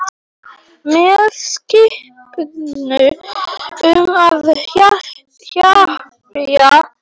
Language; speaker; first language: Icelandic; non-native, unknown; Polish